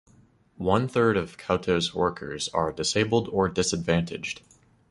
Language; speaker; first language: English; native; English